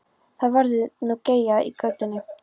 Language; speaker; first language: Icelandic; non-native, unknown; Polish